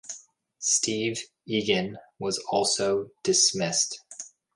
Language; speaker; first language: English; native; English